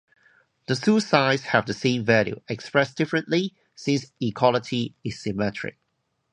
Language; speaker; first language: English; non-native, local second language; Cantonese